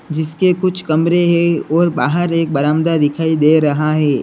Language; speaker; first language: Hindi; native; Hindi